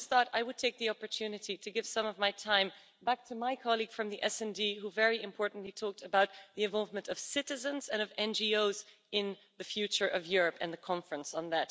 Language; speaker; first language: English; non-native, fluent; Dutch